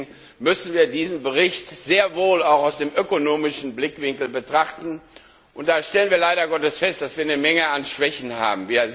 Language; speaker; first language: German; non-native, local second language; Luxembourgish